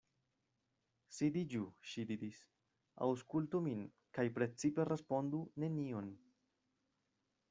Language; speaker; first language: Esperanto; non-native, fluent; Spanish